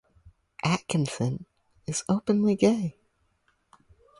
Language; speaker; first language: English; native; English